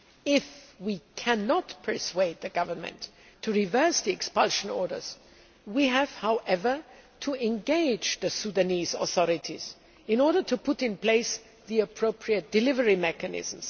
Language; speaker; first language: English; non-native, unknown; German